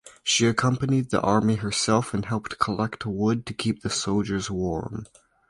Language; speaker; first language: English; native; English